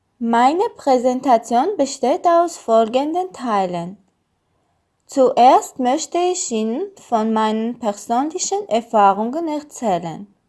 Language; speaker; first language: German; non-native, learner; Armenian